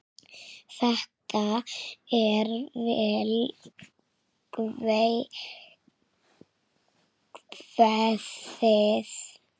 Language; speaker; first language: Icelandic; native; Icelandic